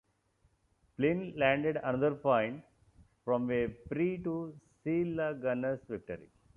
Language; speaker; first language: English; non-native, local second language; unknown